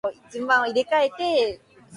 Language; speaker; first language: English; non-native, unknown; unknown